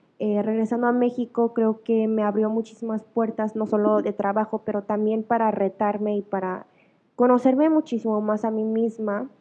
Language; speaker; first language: Spanish; early bilingual, other home language; Korean